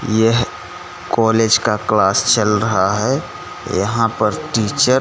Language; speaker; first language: Hindi; non-native, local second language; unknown